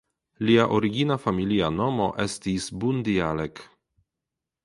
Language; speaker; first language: Esperanto; non-native, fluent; Polish